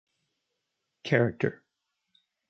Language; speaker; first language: English; native; English